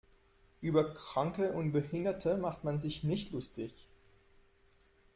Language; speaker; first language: German; non-native, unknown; French